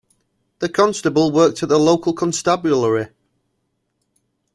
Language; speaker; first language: English; native; English